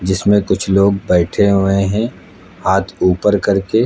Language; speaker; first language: Hindi; native; Hindi